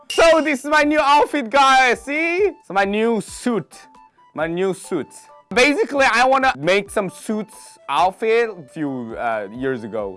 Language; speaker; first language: English; non-native, learner; Korean